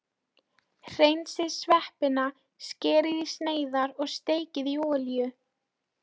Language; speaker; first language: Icelandic; non-native, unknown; Polish